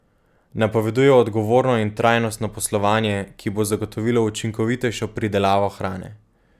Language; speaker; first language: Slovenian; native; Slovenian